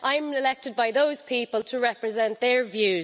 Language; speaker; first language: English; native; English